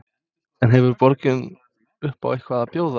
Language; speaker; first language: Icelandic; non-native, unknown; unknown